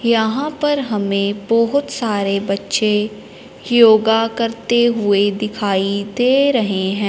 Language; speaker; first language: Hindi; non-native, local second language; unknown